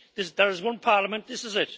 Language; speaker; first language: English; native; English